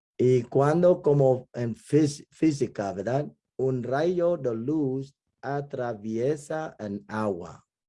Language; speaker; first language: Spanish; non-native, fluent; Vietnamese